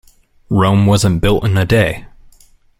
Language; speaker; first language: English; native; English